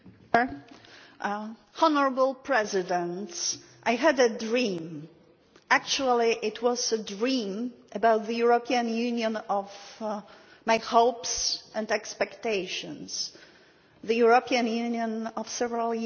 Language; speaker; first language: English; non-native, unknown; Polish